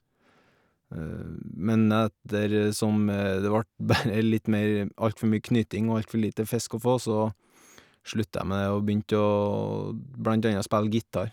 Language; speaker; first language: Norwegian; native; Norwegian